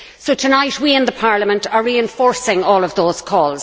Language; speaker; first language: English; native; English